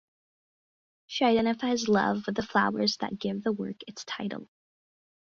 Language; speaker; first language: English; native; English